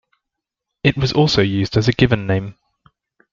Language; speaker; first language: English; native; English